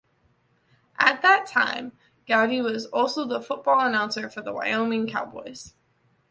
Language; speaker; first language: English; native; English